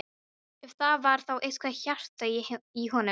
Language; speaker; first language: Icelandic; non-native, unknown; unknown